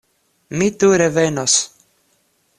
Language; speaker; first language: Esperanto; non-native, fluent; Russian